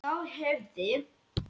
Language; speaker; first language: Icelandic; non-native, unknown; Lithuanian